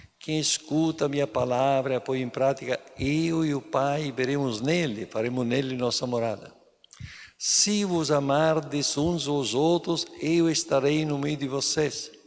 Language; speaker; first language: Portuguese; non-native, fluent; Italian